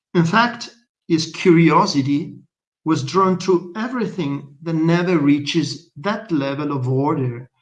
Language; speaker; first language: English; non-native, fluent; Italian